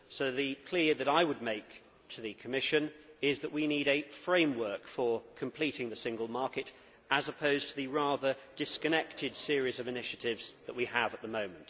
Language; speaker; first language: English; native; English